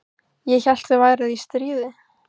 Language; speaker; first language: Icelandic; native; Icelandic